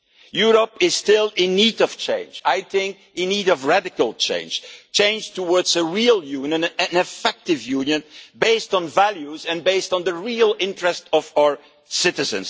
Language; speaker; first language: English; non-native, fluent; Dutch